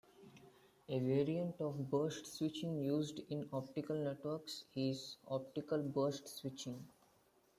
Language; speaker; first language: English; non-native, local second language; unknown